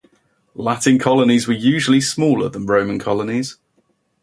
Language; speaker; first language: English; native; English